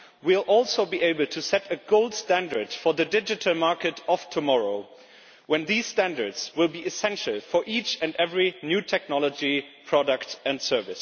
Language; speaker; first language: English; non-native, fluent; German